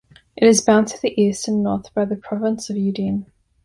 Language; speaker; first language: English; non-native, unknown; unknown